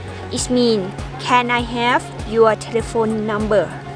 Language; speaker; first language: English; non-native, learner; Thai